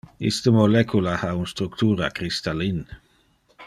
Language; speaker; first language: Interlingua; non-native, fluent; Dutch